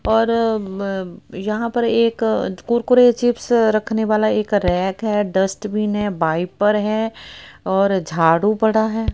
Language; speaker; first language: Hindi; native; Hindi